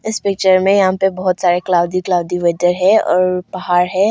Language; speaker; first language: Hindi; non-native, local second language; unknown